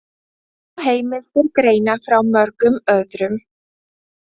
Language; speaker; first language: Icelandic; non-native, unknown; Latvian